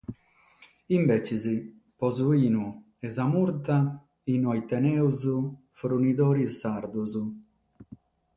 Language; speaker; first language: Sardinian; non-native, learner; Catalan